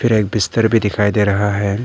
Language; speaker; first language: Hindi; non-native, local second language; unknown